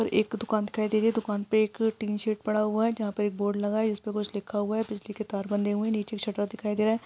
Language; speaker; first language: Hindi; non-native, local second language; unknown